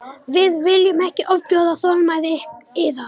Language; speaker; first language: Icelandic; non-native, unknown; Romanian